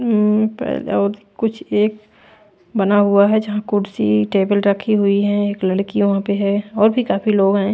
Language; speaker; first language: Hindi; non-native, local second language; Punjabi